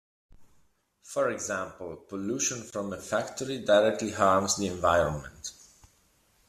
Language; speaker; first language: English; non-native, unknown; Italian